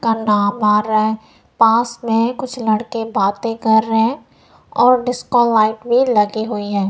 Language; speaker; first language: Hindi; non-native, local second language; Punjabi